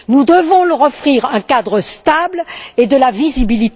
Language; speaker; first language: French; native; French